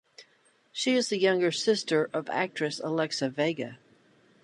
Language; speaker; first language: English; native; English